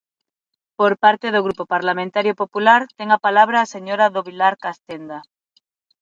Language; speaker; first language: Galician; non-native, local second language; Spanish